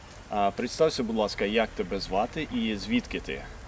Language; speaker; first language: Ukrainian; native; Ukrainian